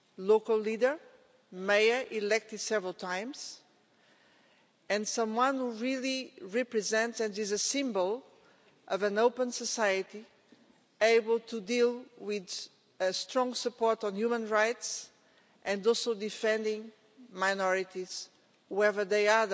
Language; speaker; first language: English; non-native, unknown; Portuguese